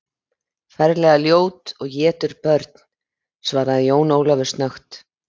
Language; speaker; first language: Icelandic; native; Icelandic